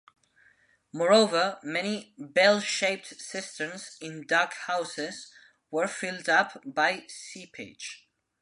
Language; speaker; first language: English; non-native, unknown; Spanish